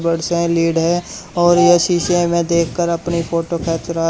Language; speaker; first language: Hindi; native; Hindi